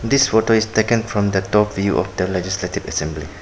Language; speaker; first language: English; non-native, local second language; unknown